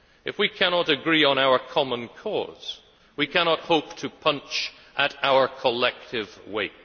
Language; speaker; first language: English; native; English